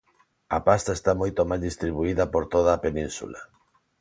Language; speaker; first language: Galician; non-native, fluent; Spanish